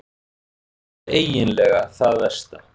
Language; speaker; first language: Icelandic; native; Icelandic